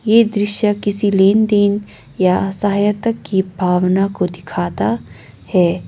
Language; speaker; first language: Hindi; non-native, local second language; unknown